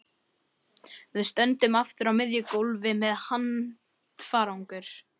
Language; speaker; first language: Icelandic; native; Icelandic